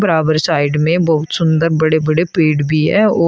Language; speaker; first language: Hindi; native; Hindi